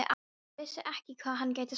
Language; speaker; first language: Icelandic; non-native, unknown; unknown